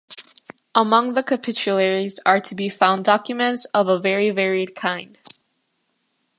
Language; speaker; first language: English; native; English